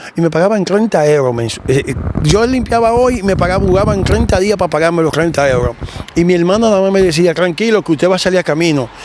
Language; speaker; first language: Spanish; native; Spanish